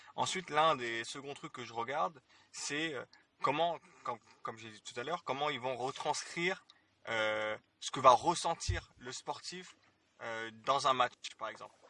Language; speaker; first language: French; early bilingual, other home language; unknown